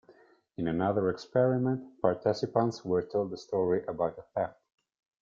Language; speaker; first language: English; non-native, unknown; Italian